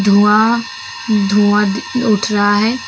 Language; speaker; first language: Hindi; native; Hindi